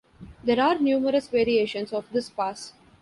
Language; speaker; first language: English; non-native, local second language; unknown